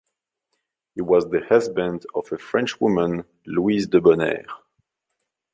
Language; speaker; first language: English; non-native, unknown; French